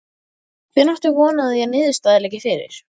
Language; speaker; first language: Icelandic; native; Icelandic